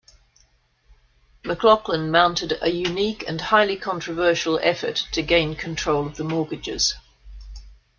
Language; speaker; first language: English; native; English